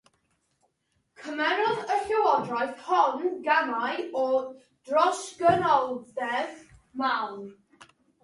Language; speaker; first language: Welsh; native; Welsh